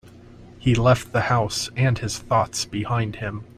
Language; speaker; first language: English; native; English